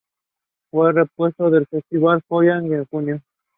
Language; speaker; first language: English; non-native, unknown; Spanish